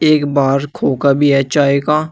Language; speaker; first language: Hindi; native; Hindi